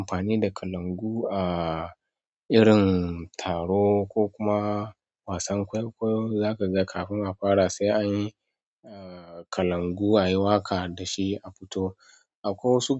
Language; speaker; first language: Hausa; non-native, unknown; Yoruba